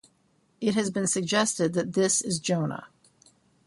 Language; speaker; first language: English; native; English